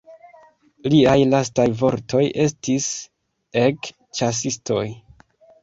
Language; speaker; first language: Esperanto; non-native, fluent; Kinyarwanda